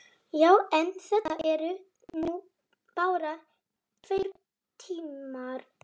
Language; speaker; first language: Icelandic; non-native, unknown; Polish